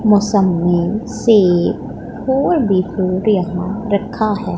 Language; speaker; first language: Hindi; non-native, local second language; Punjabi